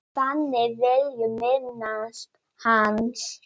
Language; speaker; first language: Icelandic; non-native, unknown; Polish